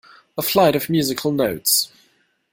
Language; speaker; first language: English; non-native, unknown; German